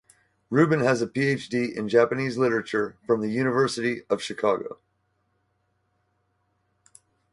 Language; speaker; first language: English; native; English